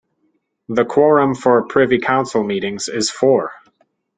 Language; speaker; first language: English; native; English